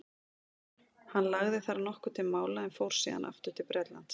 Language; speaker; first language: Icelandic; native; Icelandic